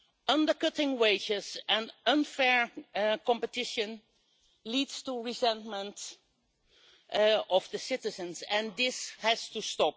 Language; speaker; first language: English; non-native, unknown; Dutch